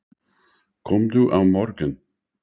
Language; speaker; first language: Icelandic; non-native, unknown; English